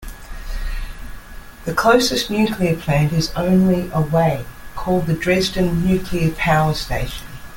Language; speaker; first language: English; native; English